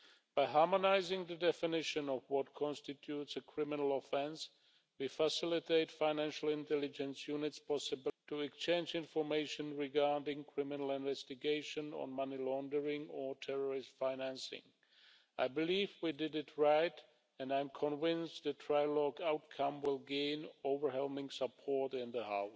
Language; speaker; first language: English; non-native, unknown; Czech